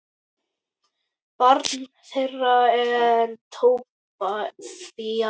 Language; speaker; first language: Icelandic; native; Icelandic